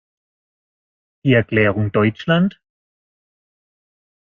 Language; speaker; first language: German; native; German